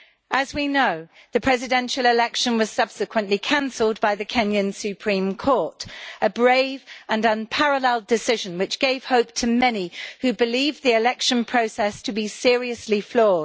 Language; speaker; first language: English; native; English